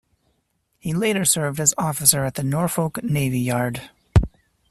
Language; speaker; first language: English; native; English